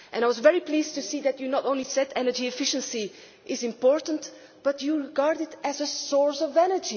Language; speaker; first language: English; non-native, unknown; Dutch